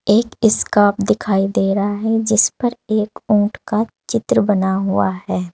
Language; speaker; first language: Hindi; native; Hindi